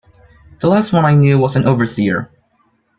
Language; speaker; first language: English; non-native, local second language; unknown